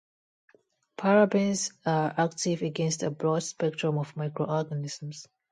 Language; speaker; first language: English; non-native, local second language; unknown